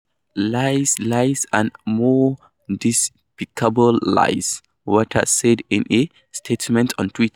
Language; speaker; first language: English; non-native, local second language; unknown